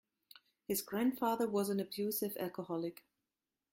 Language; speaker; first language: English; non-native, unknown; German